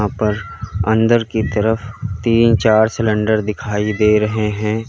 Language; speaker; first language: Hindi; native; Hindi